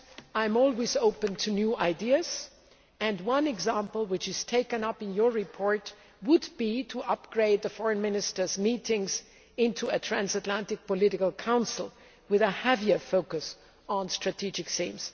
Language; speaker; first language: English; non-native, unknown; German